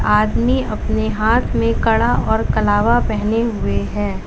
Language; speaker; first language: Hindi; native; Hindi